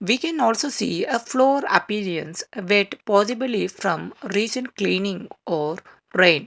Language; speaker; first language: English; non-native, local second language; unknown